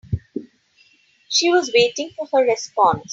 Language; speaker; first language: English; non-native, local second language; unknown